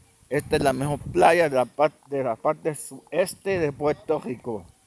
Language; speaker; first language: Spanish; native; Spanish